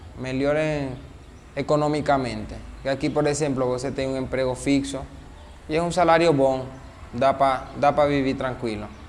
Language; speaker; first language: Spanish; native; Spanish